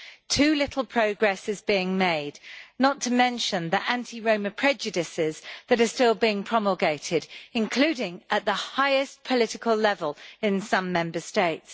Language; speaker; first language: English; native; English